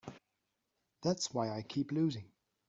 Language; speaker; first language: English; native; English